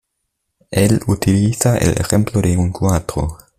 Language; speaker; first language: Spanish; native; Spanish